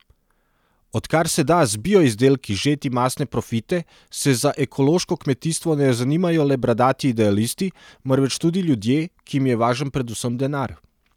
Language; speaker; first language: Slovenian; non-native, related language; Serbian